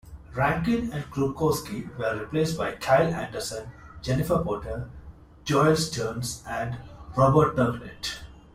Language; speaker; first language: English; non-native, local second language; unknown